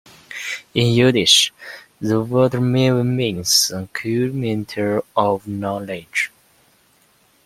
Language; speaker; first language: English; non-native, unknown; Chinese